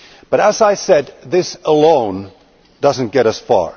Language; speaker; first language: English; non-native, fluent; Finnish